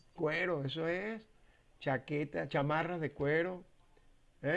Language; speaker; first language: Spanish; native; Spanish